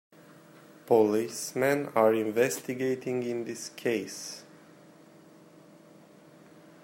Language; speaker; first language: English; native; English